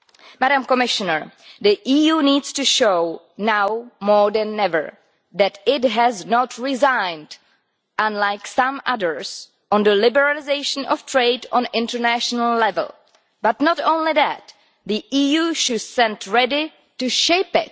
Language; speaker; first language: English; non-native, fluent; Czech